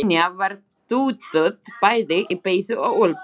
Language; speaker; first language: Icelandic; non-native, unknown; Slovak